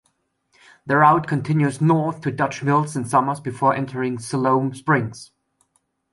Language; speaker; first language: English; non-native, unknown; German